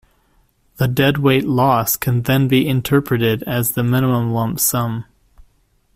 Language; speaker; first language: English; native; English